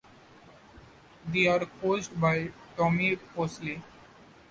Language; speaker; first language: English; non-native, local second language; Marathi